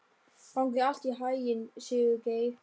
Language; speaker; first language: Icelandic; non-native, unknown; German